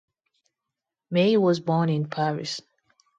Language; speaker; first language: English; non-native, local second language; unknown